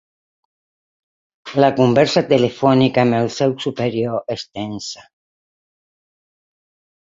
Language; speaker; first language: Catalan; non-native, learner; Spanish